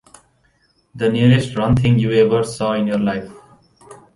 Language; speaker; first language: English; non-native, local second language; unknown